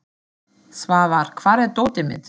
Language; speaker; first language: Icelandic; non-native, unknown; German